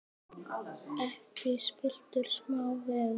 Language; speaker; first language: Icelandic; native; Icelandic